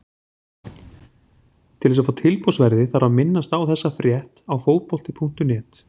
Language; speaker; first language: Icelandic; native; Icelandic